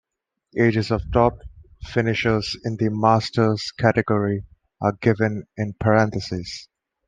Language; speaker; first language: English; non-native, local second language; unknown